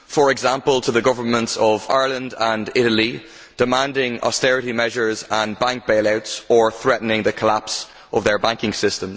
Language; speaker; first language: English; native; English